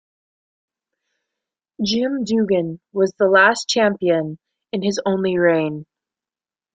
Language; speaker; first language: English; native; English